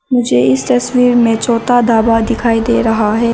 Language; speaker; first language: Hindi; non-native, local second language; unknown